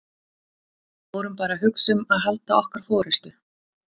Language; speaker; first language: Icelandic; native; Icelandic